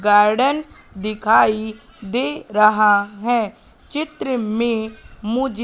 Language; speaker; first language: Hindi; native; Hindi